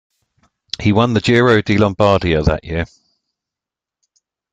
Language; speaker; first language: English; native; English